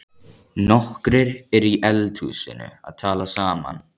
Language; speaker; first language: Icelandic; native; Icelandic